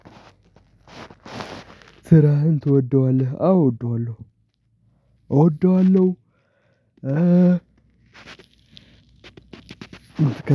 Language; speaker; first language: Amharic; non-native, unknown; Tigrinya